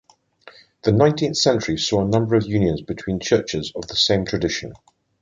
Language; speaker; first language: English; native; English